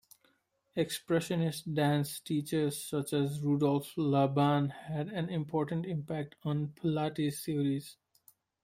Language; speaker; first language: English; non-native, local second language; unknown